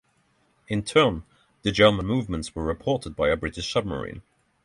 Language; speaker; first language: English; non-native, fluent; Norwegian